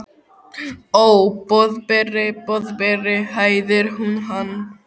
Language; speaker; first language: Icelandic; native; Icelandic